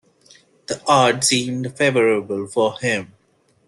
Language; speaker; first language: English; non-native, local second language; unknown